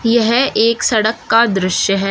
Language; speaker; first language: Hindi; native; Hindi